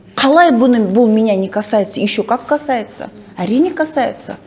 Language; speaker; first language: Russian; non-native, local second language; Kazakh